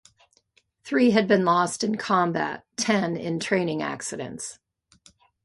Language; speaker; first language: English; native; English